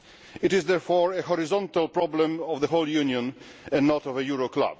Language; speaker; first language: English; non-native, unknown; Polish